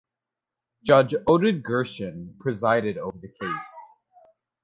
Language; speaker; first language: English; native; English